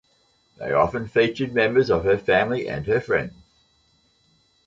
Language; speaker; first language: English; native; English